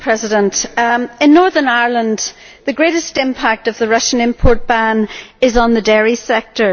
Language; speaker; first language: English; native; English